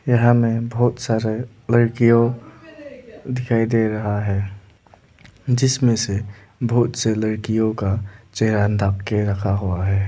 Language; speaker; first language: Hindi; non-native, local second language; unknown